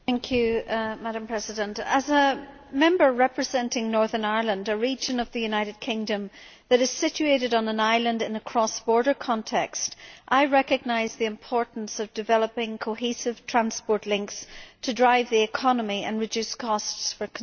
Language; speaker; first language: English; native; English